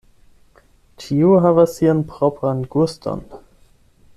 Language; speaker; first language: Esperanto; non-native, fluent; German